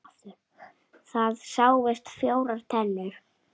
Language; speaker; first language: Icelandic; native; Icelandic